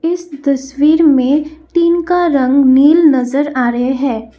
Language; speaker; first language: Hindi; non-native, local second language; Assamese